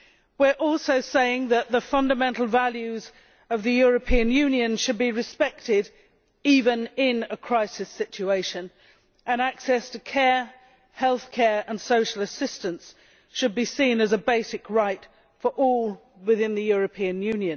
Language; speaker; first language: English; native; English